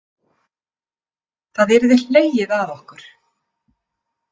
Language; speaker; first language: Icelandic; native; Icelandic